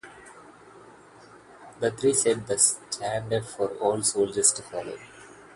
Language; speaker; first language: English; non-native, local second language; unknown